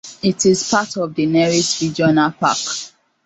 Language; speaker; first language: English; non-native, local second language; Hausa